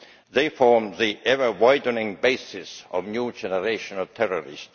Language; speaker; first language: English; non-native, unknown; Estonian